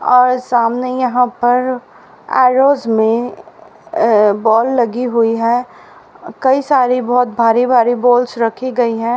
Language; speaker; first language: Hindi; native; Hindi